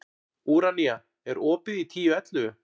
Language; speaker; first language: Icelandic; native; Icelandic